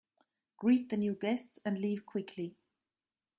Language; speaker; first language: English; non-native, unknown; German